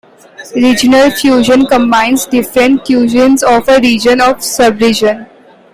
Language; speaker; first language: English; non-native, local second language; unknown